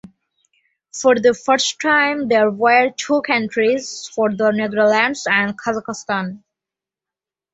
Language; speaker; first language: English; non-native, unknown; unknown